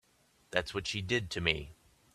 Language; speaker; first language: English; native; English